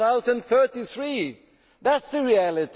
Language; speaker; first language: English; non-native, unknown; German